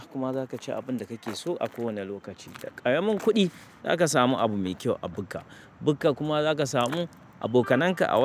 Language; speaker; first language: Hausa; native; Hausa